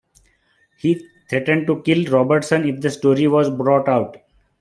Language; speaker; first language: English; non-native, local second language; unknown